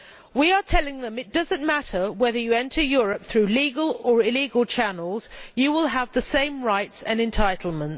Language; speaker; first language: English; native; English